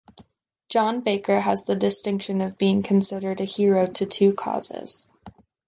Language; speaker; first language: English; native; English